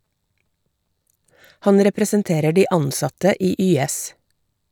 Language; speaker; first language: Norwegian; native; Norwegian